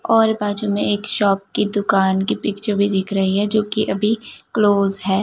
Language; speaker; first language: Hindi; non-native, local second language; Gujarati